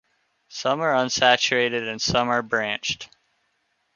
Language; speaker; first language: English; native; English